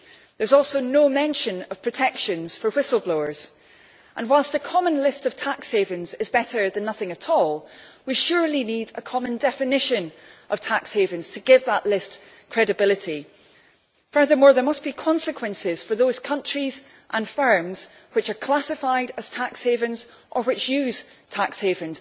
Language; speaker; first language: English; native; English